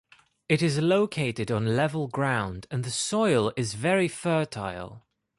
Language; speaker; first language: English; non-native, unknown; Greek